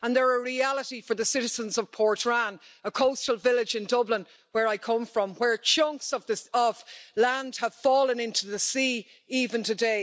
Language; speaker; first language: English; native; English